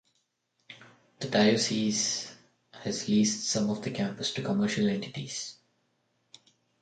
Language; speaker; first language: English; non-native, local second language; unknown